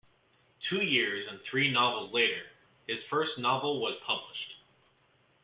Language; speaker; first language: English; native; English